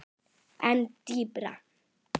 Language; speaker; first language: Icelandic; native; Icelandic